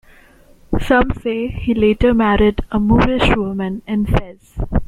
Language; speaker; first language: English; non-native, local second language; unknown